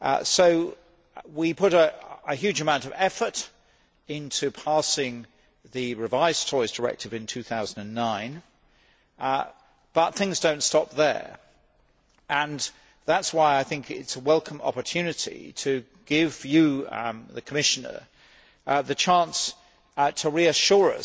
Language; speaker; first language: English; native; English